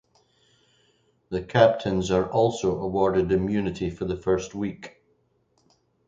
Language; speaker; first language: English; native; English